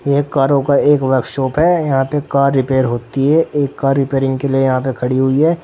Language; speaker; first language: Hindi; native; Hindi